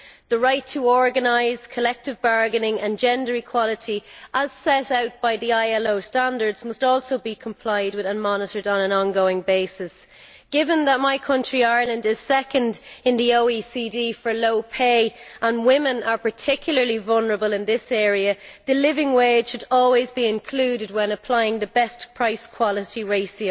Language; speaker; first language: English; native; English